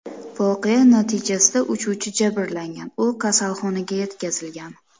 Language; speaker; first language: Uzbek; native; Uzbek